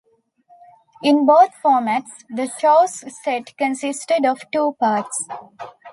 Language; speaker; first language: English; non-native, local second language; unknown